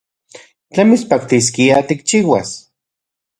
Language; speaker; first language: Central Puebla Nahuatl; non-native, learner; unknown